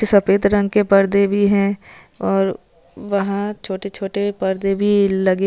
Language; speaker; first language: Hindi; non-native, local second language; Punjabi